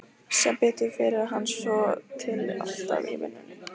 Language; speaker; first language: Icelandic; non-native, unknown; Lithuanian